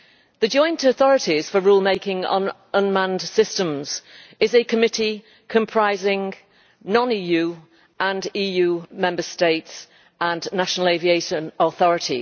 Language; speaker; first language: English; native; English